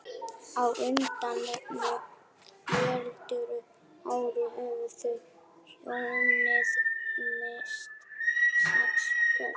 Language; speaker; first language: Icelandic; non-native, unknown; German